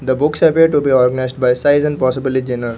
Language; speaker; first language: English; non-native, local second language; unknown